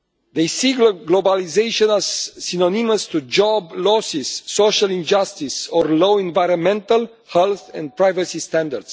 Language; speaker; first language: English; non-native, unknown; Romanian